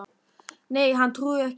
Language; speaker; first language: Icelandic; non-native, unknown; German